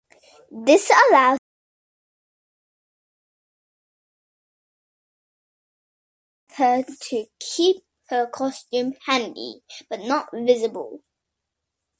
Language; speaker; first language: English; native; English